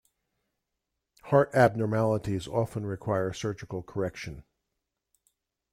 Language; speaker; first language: English; native; English